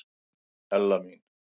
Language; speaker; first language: Icelandic; native; Icelandic